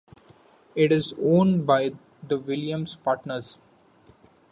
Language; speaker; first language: English; non-native, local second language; Marathi